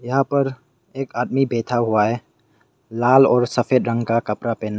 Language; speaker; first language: Hindi; non-native, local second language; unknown